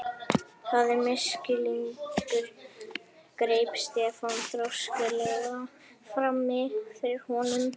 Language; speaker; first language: Icelandic; native; Icelandic